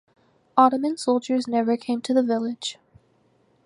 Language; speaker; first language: English; native; English